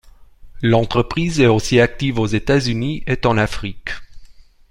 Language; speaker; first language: French; non-native, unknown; Romanian